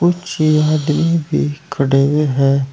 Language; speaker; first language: Hindi; native; Hindi